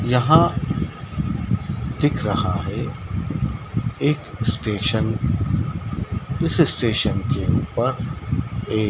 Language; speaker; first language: Hindi; native; Hindi